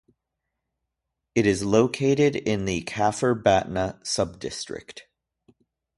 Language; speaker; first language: English; native; English